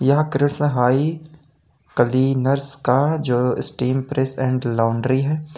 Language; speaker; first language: Hindi; native; Hindi